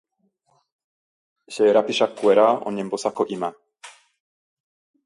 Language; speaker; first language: Guarani; non-native, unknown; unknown